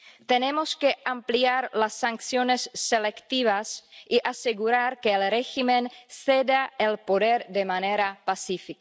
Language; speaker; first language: Spanish; non-native, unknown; Czech